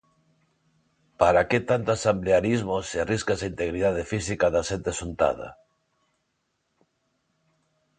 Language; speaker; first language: Galician; non-native, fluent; Spanish